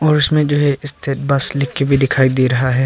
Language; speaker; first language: Hindi; non-native, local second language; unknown